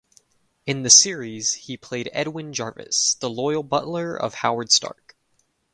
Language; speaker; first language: English; native; English